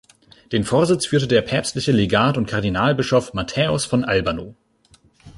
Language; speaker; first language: German; native; German